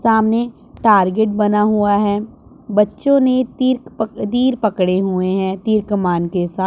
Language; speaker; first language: Hindi; non-native, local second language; Punjabi